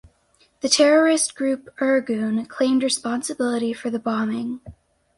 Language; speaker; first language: English; native; English